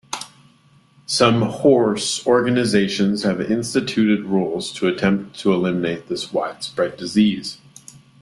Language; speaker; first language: English; native; English